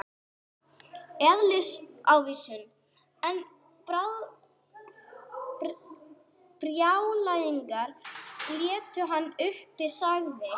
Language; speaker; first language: Icelandic; non-native, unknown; English